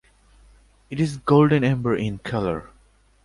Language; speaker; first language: English; non-native, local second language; Bangla